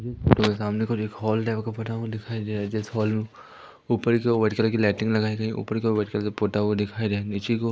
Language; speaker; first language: Hindi; native; Hindi